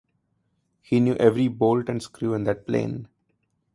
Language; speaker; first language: English; non-native, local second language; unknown